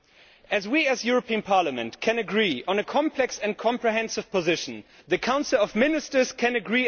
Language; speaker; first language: English; non-native, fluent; German